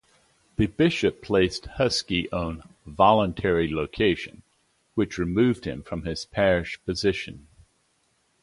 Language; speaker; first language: English; native; English